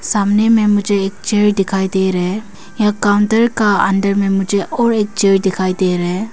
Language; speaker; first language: Hindi; early bilingual, other home language; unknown